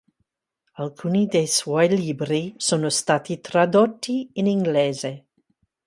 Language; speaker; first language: Italian; non-native, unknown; English